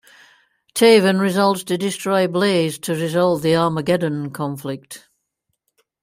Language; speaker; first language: English; native; English